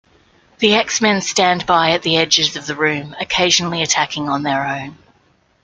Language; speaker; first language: English; native; English